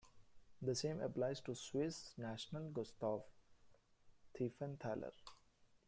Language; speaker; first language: English; non-native, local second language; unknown